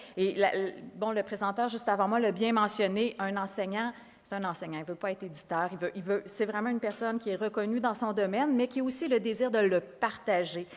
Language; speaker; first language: French; native; French